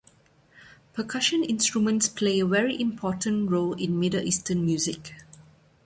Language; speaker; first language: English; non-native, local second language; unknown